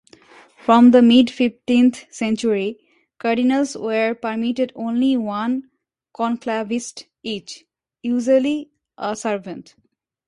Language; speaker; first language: English; non-native, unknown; Bangla